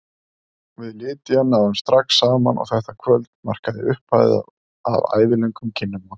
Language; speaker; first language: Icelandic; native; Icelandic